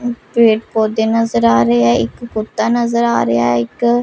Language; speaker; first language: Hindi; non-native, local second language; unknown